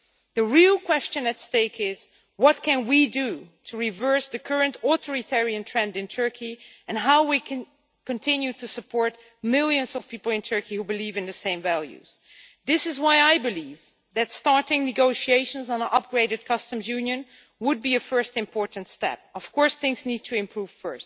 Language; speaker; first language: English; non-native, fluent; Dutch